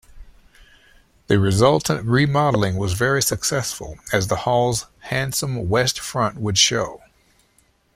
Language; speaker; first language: English; native; English